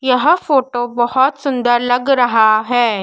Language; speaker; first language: Hindi; native; Hindi